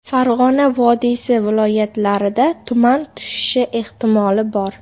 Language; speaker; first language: Uzbek; native; Uzbek